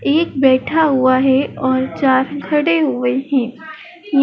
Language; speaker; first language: Hindi; native; Hindi